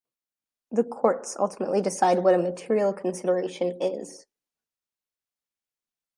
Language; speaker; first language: English; native; English